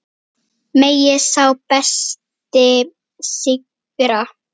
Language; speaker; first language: Icelandic; native; Icelandic